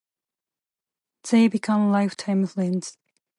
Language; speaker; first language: English; non-native, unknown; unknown